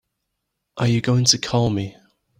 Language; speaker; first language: English; native; English